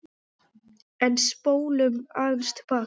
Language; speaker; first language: Icelandic; non-native, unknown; English